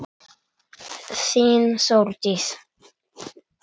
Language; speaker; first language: Icelandic; native; Icelandic